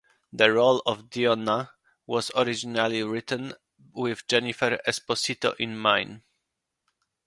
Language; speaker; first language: English; non-native, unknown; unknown